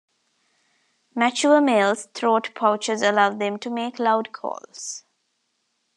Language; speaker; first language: English; non-native, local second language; Tamil